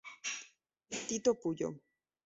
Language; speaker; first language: Spanish; native; Spanish